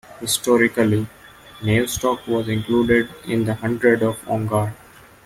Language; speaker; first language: English; non-native, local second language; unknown